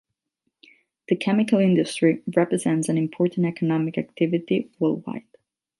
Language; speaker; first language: English; non-native, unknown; Catalan